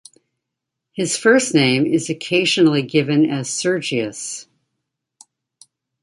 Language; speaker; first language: English; native; English